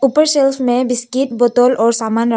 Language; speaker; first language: Hindi; non-native, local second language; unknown